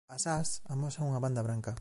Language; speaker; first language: Galician; native; Galician